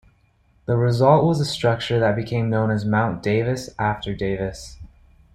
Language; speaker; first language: English; native; English